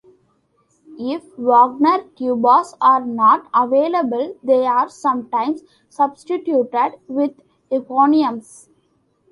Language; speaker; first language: English; non-native, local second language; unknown